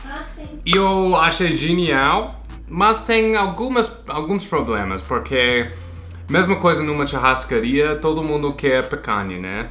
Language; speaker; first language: Portuguese; non-native, fluent; English